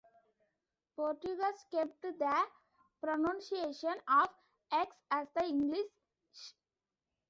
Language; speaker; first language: English; non-native, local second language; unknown